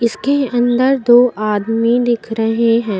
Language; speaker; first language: Hindi; native; Hindi